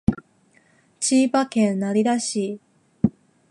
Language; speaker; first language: Japanese; non-native, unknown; Chinese